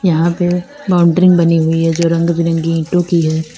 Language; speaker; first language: Hindi; native; Hindi